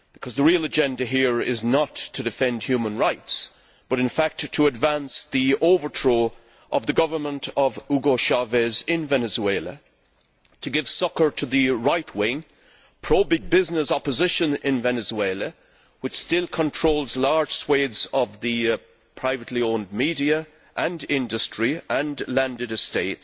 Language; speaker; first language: English; native; English